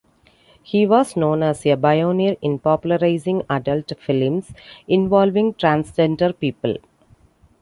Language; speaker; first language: English; non-native, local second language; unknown